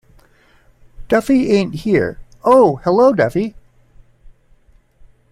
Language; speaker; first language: English; native; English